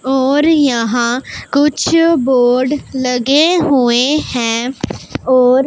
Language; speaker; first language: Hindi; non-native, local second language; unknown